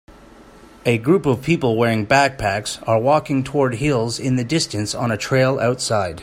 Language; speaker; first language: English; native; English